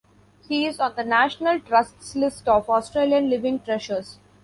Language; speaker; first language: English; non-native, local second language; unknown